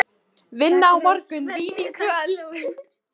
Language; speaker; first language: Icelandic; non-native, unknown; Polish